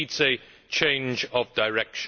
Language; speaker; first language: English; native; English